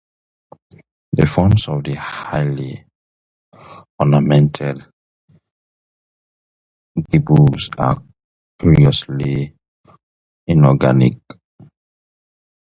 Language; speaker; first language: English; native; English